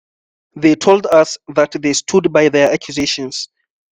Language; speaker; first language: English; non-native, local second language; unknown